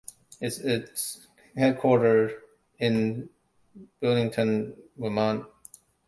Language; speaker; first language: English; non-native, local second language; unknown